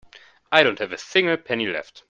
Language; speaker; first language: English; non-native, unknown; German